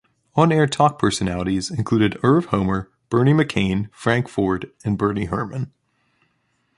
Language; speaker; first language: English; native; English